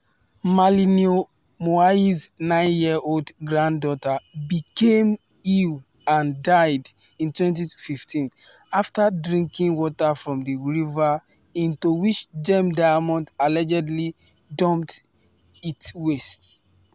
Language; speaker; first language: English; non-native, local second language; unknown